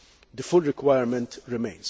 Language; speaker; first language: English; non-native, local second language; Maltese